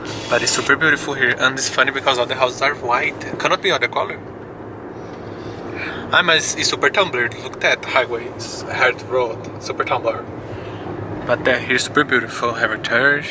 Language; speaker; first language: English; non-native, learner; Portuguese